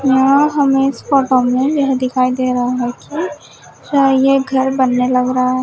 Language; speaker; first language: Hindi; native; Hindi